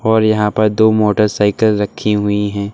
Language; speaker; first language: Hindi; native; Hindi